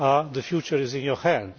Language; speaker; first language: English; non-native, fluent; Polish